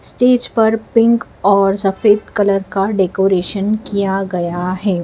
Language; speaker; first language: Hindi; native; Hindi